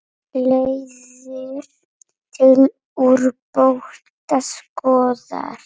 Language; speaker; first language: Icelandic; non-native, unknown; Polish